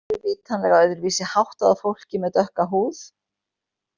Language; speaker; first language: Icelandic; native; Icelandic